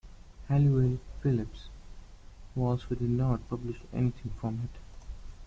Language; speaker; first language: English; non-native, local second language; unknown